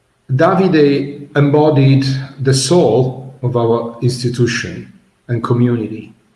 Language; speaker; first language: English; non-native, fluent; Italian